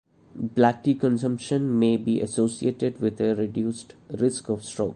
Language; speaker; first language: English; non-native, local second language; Malayalam